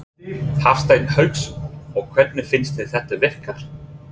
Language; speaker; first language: Icelandic; non-native, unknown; English